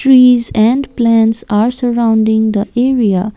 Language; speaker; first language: English; non-native, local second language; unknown